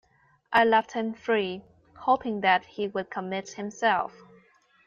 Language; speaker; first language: English; non-native, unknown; Chinese